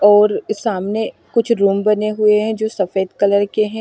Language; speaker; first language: Hindi; non-native, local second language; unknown